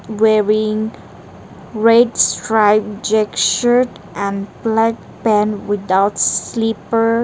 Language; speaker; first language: English; non-native, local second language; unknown